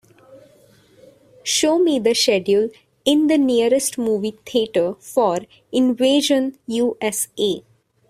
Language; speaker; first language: English; non-native, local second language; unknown